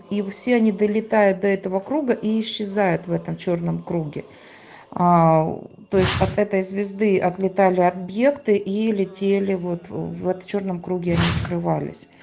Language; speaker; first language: Russian; native; Russian